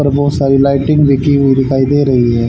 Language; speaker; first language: Hindi; native; Hindi